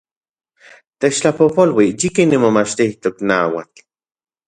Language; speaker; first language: Central Puebla Nahuatl; non-native, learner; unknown